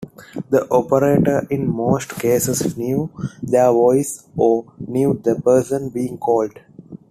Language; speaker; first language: English; non-native, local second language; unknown